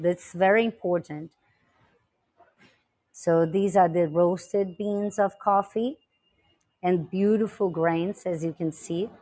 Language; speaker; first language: English; non-native, fluent; Portuguese